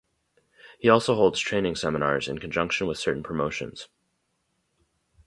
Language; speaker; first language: English; native; English